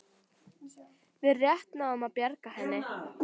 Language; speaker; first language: Icelandic; native; Icelandic